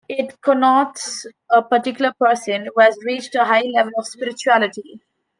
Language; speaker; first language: English; non-native, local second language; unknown